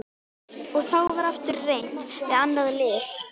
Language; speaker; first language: Icelandic; native; Icelandic